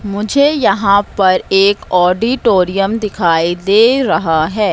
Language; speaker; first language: Hindi; native; Hindi